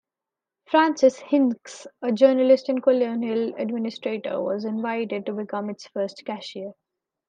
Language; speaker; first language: English; non-native, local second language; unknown